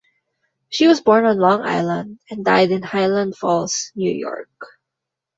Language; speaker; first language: English; non-native, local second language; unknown